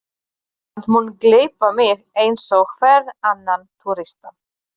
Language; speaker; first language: Icelandic; non-native, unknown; Polish